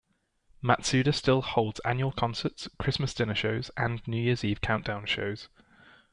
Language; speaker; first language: English; native; English